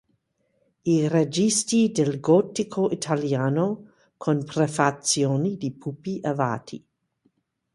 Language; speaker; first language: Italian; non-native, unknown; English